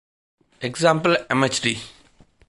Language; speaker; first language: English; non-native, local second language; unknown